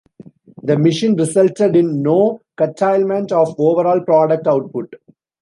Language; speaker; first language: English; non-native, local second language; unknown